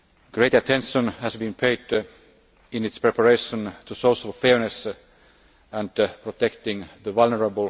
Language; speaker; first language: English; non-native, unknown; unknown